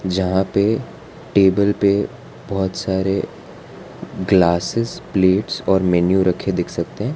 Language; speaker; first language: Hindi; non-native, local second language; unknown